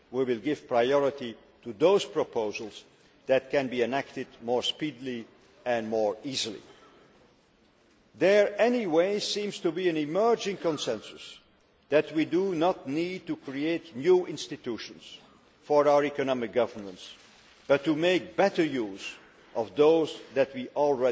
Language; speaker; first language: English; non-native, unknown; Dutch